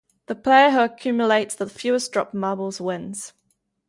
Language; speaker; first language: English; native; English